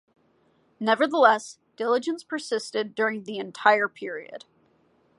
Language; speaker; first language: English; native; English